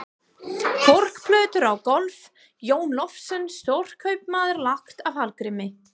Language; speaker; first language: Icelandic; non-native, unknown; English